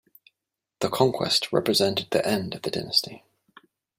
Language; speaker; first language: English; native; English